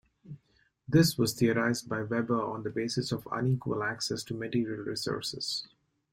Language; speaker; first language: English; non-native, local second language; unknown